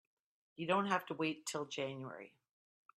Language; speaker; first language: English; native; English